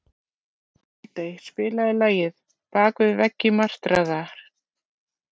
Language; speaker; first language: Icelandic; native; Icelandic